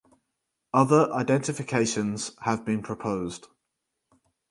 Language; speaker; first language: English; native; English